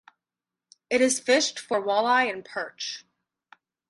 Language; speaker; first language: English; native; English